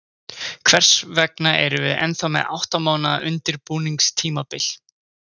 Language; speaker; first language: Icelandic; native; Icelandic